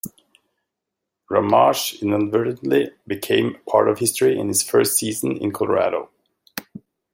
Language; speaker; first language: English; native; English